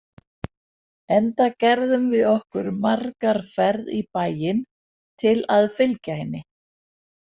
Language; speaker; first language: Icelandic; non-native, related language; Danish